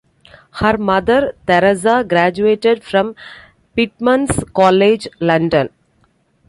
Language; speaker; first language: English; non-native, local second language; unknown